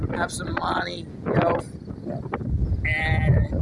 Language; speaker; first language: English; non-native, fluent; Spanish